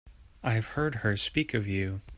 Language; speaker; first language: English; native; English